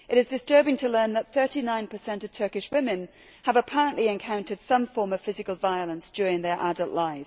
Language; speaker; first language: English; native; English